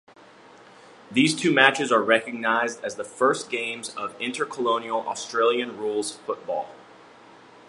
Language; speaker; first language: English; native; English